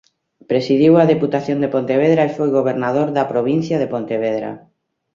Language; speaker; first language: Galician; native; Galician